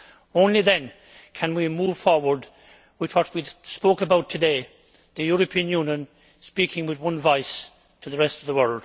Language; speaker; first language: English; native; English